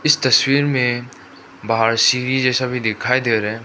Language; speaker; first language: Hindi; non-native, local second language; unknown